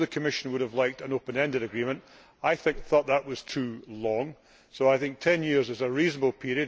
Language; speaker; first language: English; native; English